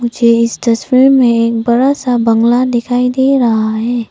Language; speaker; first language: Hindi; non-native, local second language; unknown